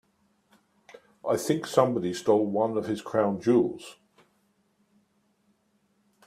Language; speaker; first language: English; native; English